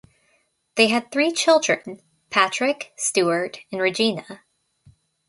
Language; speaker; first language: English; native; English